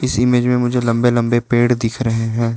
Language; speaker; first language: Hindi; non-native, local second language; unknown